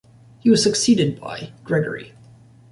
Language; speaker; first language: English; native; English